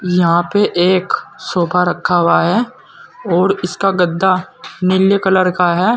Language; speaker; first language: Hindi; native; Hindi